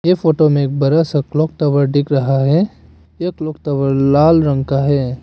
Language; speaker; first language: Hindi; non-native, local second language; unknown